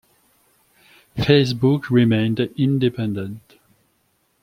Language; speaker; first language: English; non-native, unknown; French